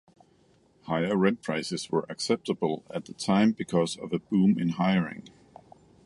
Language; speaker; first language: English; non-native, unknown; Danish